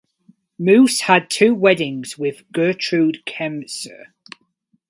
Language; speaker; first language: English; native; English